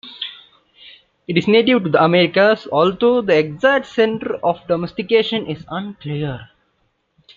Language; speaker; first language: English; non-native, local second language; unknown